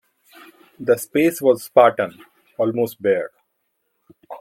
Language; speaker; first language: English; non-native, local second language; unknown